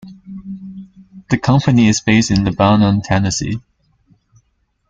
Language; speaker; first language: English; non-native, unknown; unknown